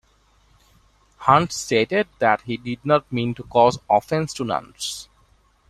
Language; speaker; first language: English; non-native, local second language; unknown